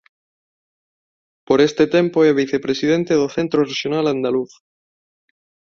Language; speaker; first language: Galician; non-native, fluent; Spanish